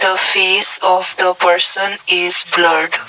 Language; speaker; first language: English; non-native, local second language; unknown